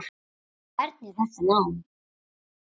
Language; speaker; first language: Icelandic; native; Icelandic